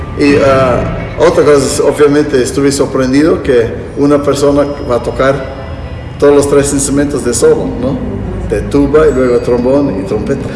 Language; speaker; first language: Spanish; non-native, fluent; English